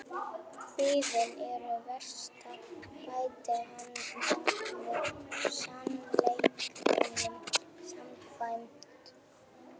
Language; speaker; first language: Icelandic; non-native, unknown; German